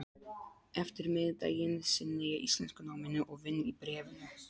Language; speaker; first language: Icelandic; non-native, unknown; Polish